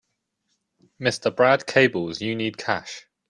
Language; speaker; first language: English; native; English